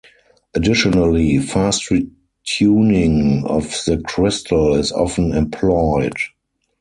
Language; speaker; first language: English; non-native, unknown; German